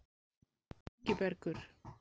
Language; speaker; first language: Icelandic; native; Icelandic